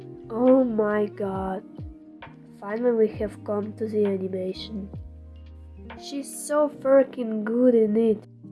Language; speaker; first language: English; non-native, learner; Russian